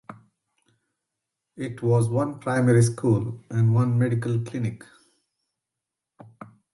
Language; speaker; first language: English; non-native, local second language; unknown